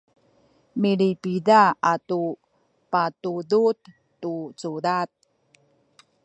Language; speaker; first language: Sakizaya; native; Sakizaya